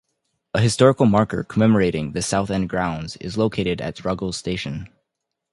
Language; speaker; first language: English; native; English